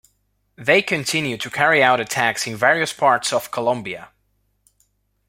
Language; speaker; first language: English; non-native, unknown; Spanish